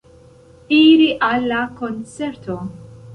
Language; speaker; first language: Esperanto; non-native, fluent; Central Kurdish